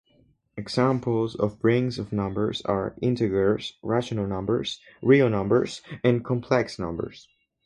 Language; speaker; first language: English; non-native, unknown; Spanish